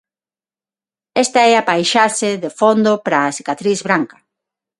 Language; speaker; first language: Galician; non-native, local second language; Spanish